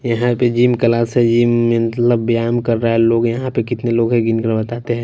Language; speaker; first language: Hindi; non-native, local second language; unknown